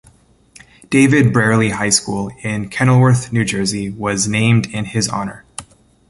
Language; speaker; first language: English; native; English